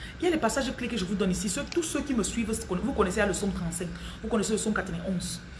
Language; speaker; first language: French; non-native, local second language; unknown